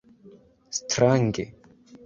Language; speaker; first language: Esperanto; non-native, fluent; Kinyarwanda